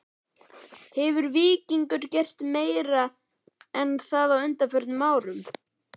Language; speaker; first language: Icelandic; native; Icelandic